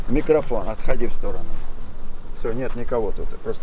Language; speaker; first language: Russian; native; Russian